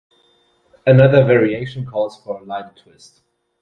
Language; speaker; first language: English; non-native, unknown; German